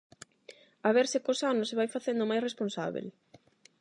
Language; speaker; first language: Galician; non-native, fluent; Spanish